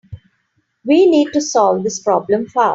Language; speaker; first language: English; non-native, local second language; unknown